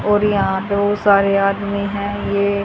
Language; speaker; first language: Hindi; native; Hindi